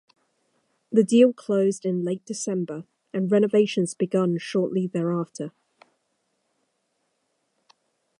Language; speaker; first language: English; native; English